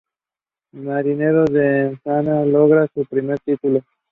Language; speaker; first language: English; non-native, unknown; Spanish